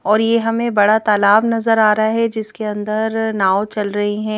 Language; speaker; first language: Hindi; native; Hindi